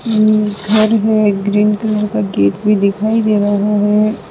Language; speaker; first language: Hindi; native; Hindi